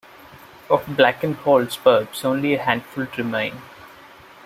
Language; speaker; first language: English; non-native, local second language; Malayalam